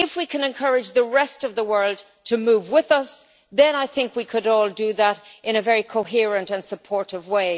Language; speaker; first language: English; native; English